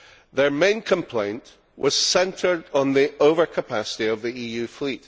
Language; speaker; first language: English; native; English